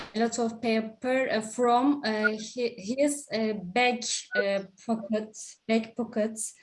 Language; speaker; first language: English; non-native, learner; Turkish